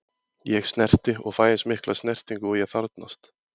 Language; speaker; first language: Icelandic; native; Icelandic